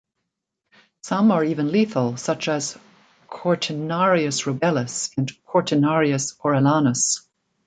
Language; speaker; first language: English; native; English